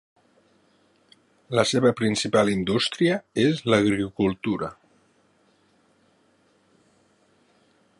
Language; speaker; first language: Catalan; native; Catalan